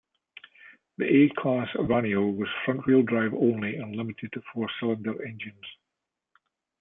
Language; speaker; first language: English; native; English